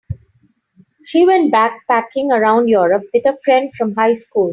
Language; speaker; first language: English; non-native, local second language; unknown